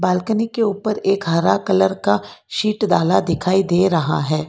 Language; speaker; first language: Hindi; non-native, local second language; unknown